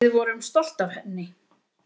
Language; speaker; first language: Icelandic; native; Icelandic